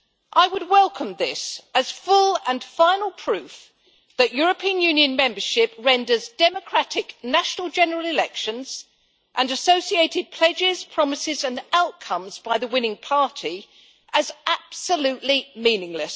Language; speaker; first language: English; native; English